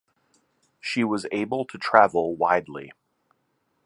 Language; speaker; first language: English; native; English